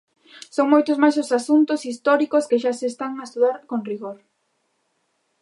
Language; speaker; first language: Galician; native; Galician